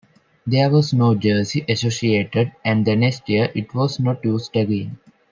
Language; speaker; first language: English; non-native, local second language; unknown